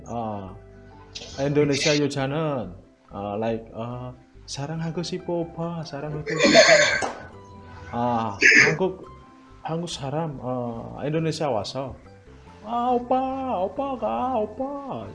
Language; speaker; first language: Korean; non-native, learner; Indonesian